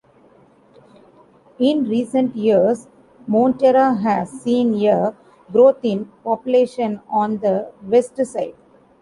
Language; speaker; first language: English; non-native, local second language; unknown